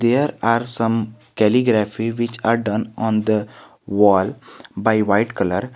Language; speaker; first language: English; non-native, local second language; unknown